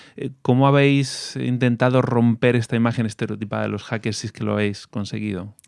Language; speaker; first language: Spanish; native; Spanish